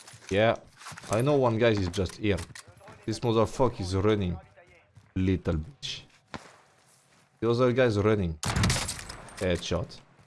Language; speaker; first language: English; non-native, learner; French